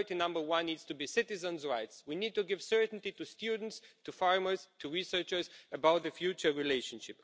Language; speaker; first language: English; non-native, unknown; Romanian